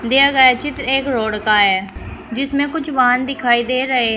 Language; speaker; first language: Hindi; native; Hindi